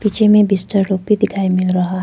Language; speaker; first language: Hindi; non-native, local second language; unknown